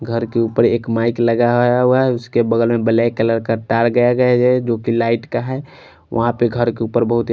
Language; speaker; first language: Hindi; non-native, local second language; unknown